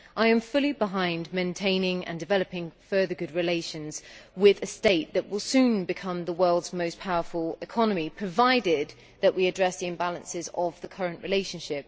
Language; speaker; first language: English; native; English